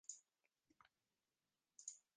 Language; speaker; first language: English; non-native, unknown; German